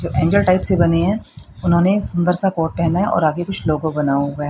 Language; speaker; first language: Hindi; native; Hindi